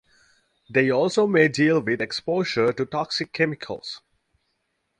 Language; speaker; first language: English; native; English